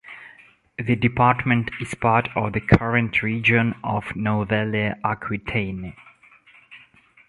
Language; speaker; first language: English; non-native, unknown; Russian